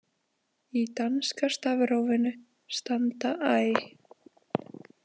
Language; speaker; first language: Icelandic; native; Icelandic